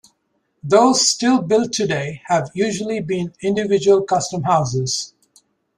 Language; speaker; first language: English; native; English